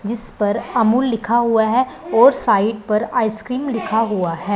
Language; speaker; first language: Hindi; non-native, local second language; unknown